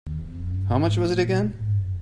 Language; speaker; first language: English; native; English